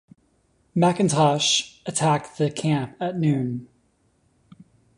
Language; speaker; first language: English; native; English